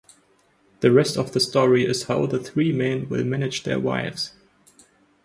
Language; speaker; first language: English; non-native, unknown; German